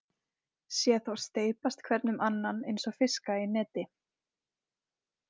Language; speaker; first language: Icelandic; native; Icelandic